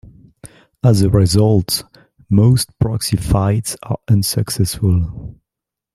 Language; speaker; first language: English; non-native, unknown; French